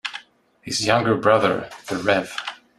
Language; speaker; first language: English; non-native, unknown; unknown